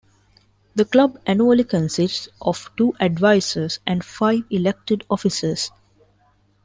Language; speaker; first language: English; non-native, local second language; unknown